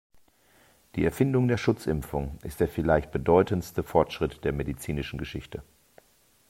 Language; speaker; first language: German; native; German